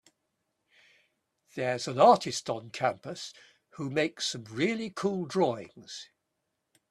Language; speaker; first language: English; native; English